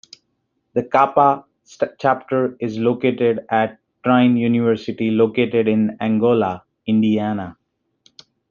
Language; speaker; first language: English; non-native, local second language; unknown